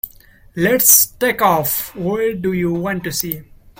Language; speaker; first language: English; non-native, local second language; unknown